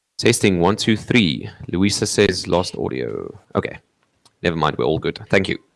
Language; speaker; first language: English; non-native, local second language; Afrikaans